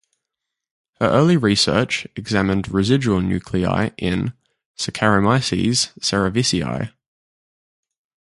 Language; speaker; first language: English; native; English